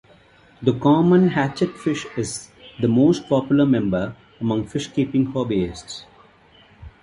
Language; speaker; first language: English; non-native, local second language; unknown